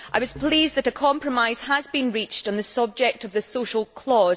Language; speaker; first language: English; native; English